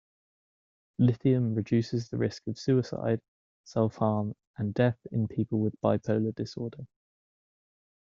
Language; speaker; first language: English; native; English